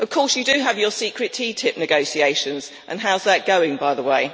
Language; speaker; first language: English; native; English